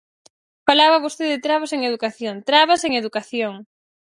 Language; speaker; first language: Galician; native; Galician